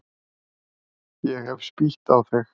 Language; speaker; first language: Icelandic; native; Icelandic